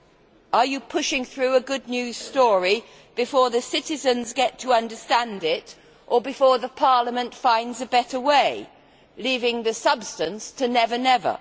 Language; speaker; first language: English; native; English